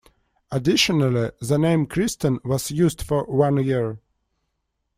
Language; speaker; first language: English; non-native, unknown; Russian